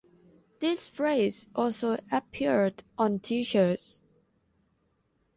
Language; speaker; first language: English; non-native, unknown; Thai